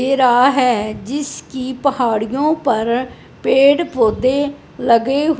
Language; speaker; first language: Hindi; non-native, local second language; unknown